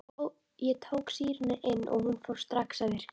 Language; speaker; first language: Icelandic; native; Icelandic